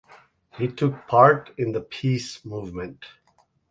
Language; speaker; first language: English; non-native, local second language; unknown